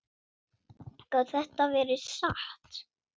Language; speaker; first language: Icelandic; non-native, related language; Swedish